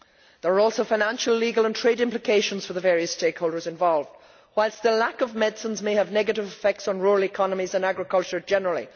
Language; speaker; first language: English; native; English